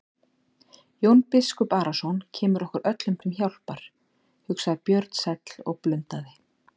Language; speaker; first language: Icelandic; native; Icelandic